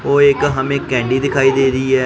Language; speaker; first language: Hindi; non-native, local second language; Punjabi